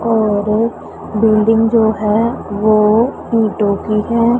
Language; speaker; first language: Hindi; non-native, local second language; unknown